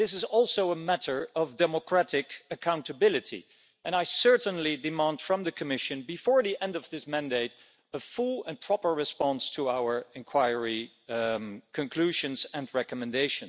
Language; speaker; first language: English; non-native, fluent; Dutch